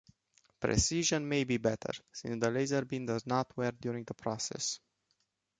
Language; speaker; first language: English; non-native, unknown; Romanian